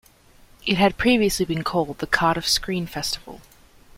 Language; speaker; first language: English; native; English